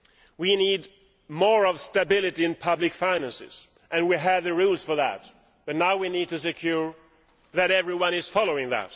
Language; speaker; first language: English; non-native, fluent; Swedish